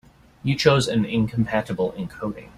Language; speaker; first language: English; native; English